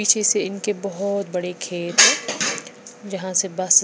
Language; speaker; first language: Hindi; non-native, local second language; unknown